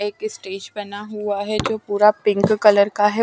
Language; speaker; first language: Hindi; non-native, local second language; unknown